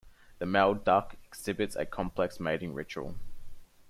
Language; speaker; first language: English; native; English